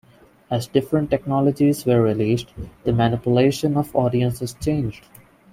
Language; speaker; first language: English; non-native, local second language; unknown